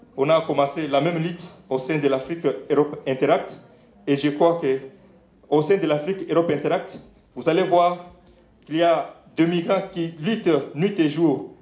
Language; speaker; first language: French; non-native, local second language; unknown